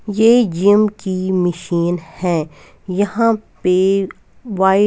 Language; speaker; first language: Hindi; non-native, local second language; Punjabi